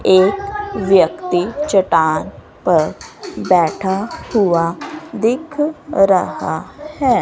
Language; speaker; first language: Hindi; native; Hindi